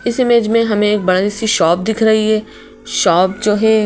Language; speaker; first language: Hindi; native; Hindi